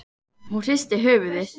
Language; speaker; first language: Icelandic; native; Icelandic